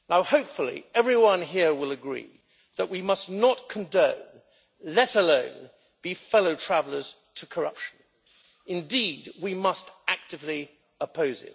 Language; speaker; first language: English; native; English